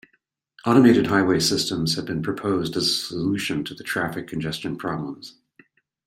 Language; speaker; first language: English; native; English